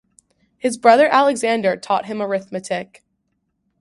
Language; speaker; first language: English; native; English